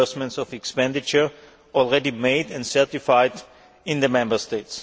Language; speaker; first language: English; non-native, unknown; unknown